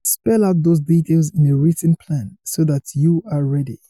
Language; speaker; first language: English; non-native, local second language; Yoruba